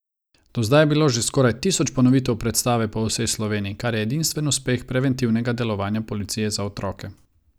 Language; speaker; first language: Slovenian; non-native, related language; Croatian